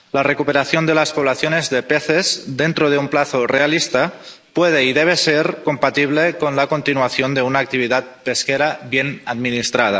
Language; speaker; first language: Spanish; non-native, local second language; Catalan